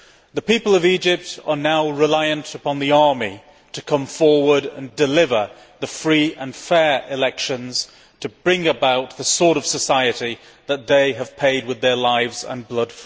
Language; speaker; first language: English; native; English